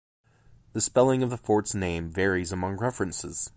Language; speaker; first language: English; native; English